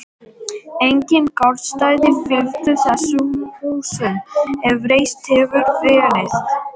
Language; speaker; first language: Icelandic; non-native, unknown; Latvian